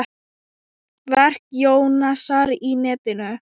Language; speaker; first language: Icelandic; non-native, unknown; Thai